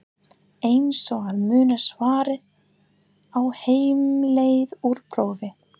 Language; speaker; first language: Icelandic; non-native, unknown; English